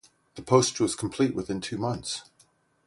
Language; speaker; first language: English; native; English